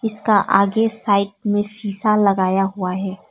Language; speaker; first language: Hindi; non-native, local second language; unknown